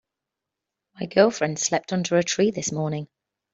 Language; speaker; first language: English; native; English